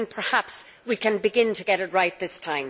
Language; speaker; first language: English; native; English